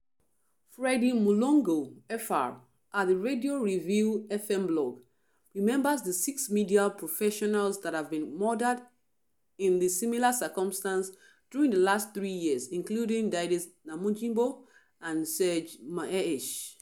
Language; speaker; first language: English; non-native, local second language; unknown